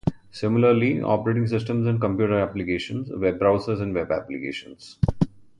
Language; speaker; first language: English; non-native, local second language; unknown